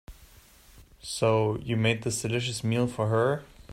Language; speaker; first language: English; non-native, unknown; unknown